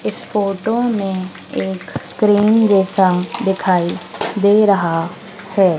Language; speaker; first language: Hindi; native; Hindi